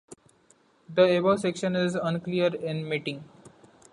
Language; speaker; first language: English; non-native, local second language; Marathi